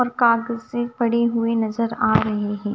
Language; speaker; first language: Hindi; non-native, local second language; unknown